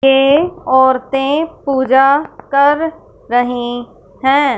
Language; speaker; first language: Hindi; non-native, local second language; Punjabi